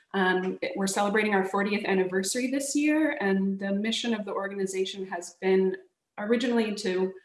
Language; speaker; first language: English; native; English